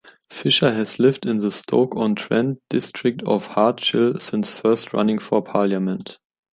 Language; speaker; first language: English; non-native, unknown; German